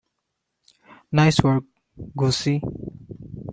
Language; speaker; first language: English; non-native, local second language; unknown